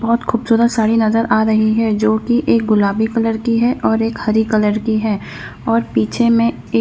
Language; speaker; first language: Hindi; native; Hindi